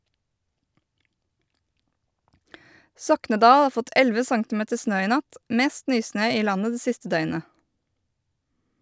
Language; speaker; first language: Norwegian; native; Norwegian